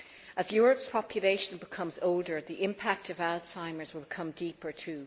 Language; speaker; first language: English; native; English